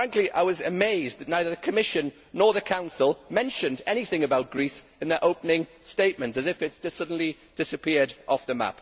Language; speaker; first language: English; native; English